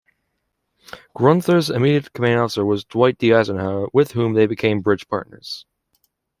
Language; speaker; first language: English; native; English